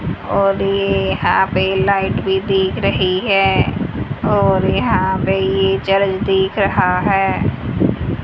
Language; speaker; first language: Hindi; native; Hindi